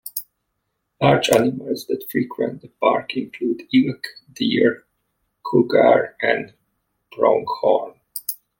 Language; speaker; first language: English; native; English